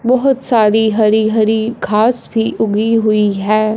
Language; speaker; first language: Hindi; non-native, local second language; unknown